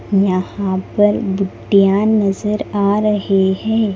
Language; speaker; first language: Hindi; non-native, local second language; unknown